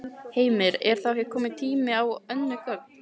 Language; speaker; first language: Icelandic; native; Icelandic